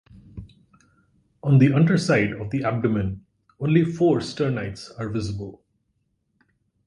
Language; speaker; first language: English; non-native, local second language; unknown